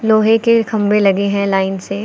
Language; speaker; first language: Hindi; native; Hindi